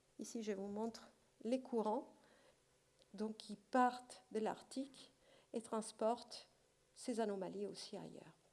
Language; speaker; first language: French; non-native, fluent; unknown